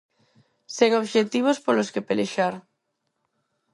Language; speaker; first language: Galician; non-native, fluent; Spanish